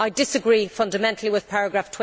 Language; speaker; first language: English; native; English